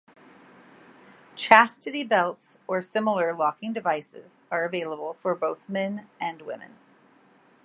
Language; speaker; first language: English; native; English